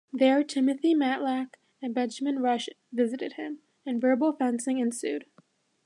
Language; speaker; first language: English; native; English